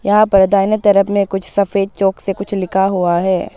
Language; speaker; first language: Hindi; non-native, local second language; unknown